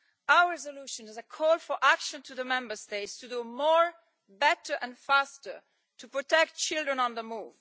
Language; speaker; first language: English; non-native, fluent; Italian